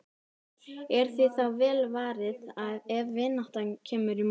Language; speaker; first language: Icelandic; native; Icelandic